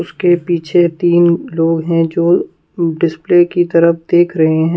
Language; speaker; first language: Hindi; non-native, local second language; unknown